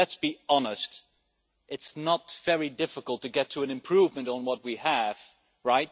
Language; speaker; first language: English; non-native, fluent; Dutch